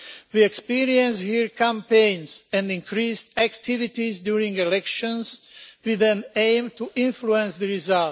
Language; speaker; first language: English; non-native, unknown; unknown